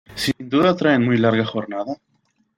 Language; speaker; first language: Spanish; native; Spanish